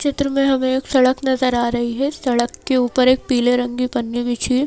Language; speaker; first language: Hindi; native; Hindi